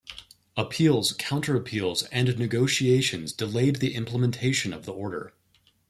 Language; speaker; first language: English; native; English